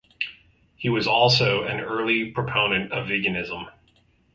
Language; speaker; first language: English; native; English